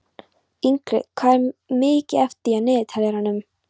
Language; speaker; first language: Icelandic; non-native, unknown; Polish